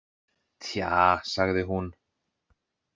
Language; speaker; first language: Icelandic; native; Icelandic